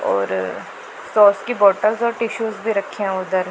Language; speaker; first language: Hindi; non-native, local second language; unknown